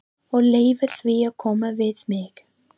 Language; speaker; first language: Icelandic; non-native, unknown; English